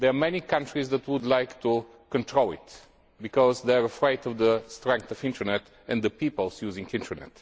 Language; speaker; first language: English; non-native, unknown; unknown